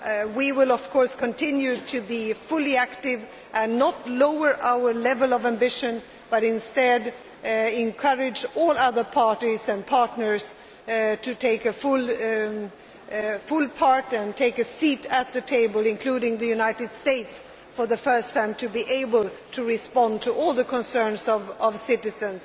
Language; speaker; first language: English; non-native, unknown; Swedish